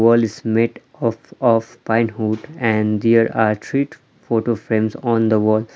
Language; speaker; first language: English; non-native, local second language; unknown